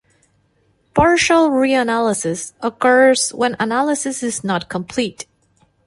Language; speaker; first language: English; non-native, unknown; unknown